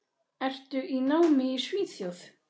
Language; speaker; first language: Icelandic; native; Icelandic